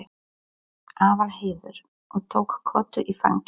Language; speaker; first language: Icelandic; non-native, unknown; Polish